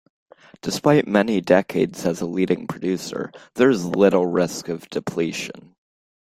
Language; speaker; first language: English; native; English